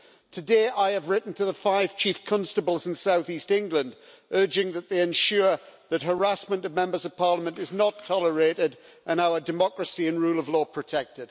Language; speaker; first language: English; native; English